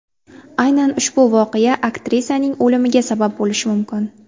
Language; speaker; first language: Uzbek; native; Uzbek